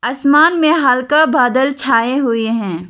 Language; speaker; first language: Hindi; non-native, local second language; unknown